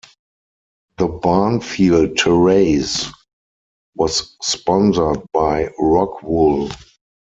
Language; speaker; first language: English; non-native, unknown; German